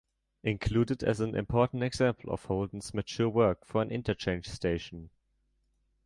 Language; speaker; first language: English; non-native, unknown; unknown